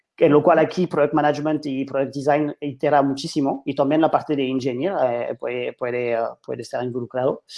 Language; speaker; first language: Spanish; non-native, fluent; French